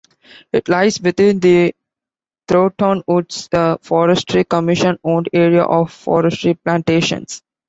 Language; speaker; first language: English; non-native, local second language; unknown